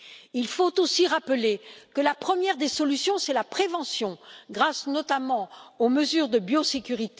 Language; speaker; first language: French; native; French